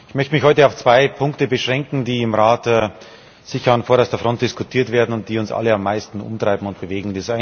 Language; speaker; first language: German; native; German